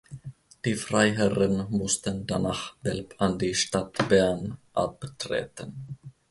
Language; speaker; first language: German; non-native, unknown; Finnish